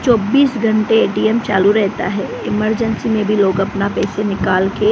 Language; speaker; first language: Hindi; non-native, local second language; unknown